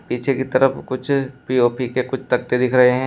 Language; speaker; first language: Hindi; native; Hindi